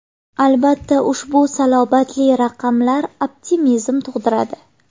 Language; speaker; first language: Uzbek; native; Uzbek